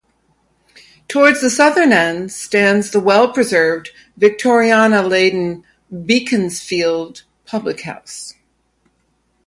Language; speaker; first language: English; native; English